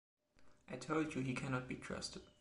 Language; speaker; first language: English; non-native, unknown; German